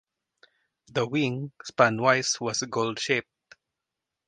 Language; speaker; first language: English; non-native, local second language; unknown